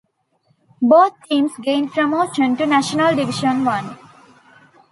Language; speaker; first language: English; non-native, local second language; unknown